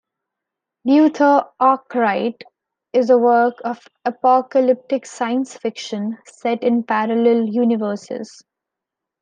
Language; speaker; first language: English; non-native, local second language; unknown